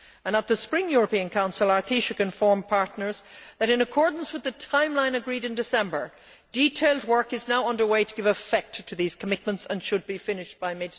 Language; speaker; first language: English; native; English